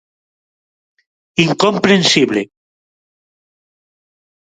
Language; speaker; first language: Galician; non-native, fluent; Spanish